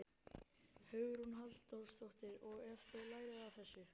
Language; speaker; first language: Icelandic; native; Icelandic